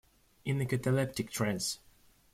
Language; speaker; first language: English; non-native, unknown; Russian